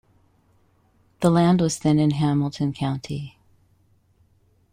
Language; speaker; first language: English; native; English